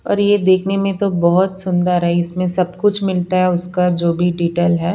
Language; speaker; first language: Hindi; non-native, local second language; Punjabi